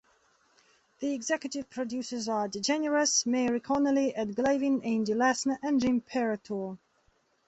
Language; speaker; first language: English; non-native, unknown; Belarusian